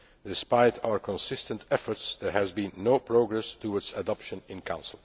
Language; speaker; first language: English; non-native, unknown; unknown